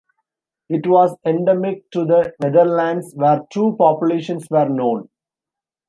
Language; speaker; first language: English; non-native, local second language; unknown